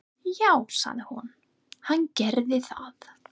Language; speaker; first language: Icelandic; non-native, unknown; English